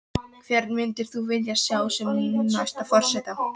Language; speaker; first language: Icelandic; non-native, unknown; Polish